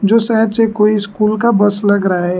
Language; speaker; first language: Hindi; non-native, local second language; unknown